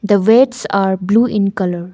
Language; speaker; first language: English; non-native, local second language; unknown